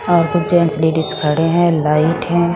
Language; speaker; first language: Hindi; native; Hindi